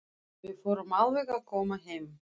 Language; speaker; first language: Icelandic; non-native, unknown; Russian